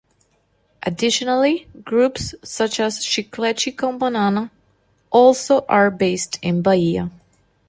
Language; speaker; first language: English; non-native, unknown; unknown